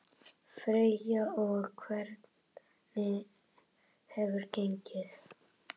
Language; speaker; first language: Icelandic; native; Icelandic